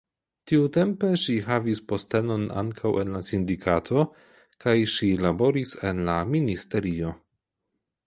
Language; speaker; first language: Esperanto; non-native, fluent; Polish